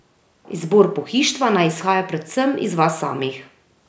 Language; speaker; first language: Slovenian; native; Slovenian